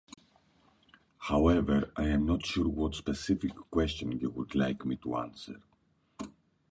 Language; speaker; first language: English; non-native, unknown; Greek